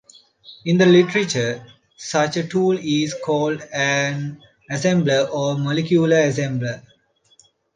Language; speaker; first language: English; non-native, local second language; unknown